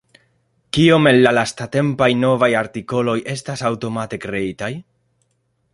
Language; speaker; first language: Esperanto; non-native, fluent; Spanish